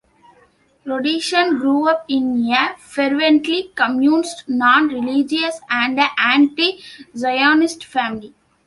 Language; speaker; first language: English; non-native, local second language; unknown